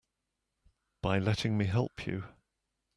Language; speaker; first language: English; native; English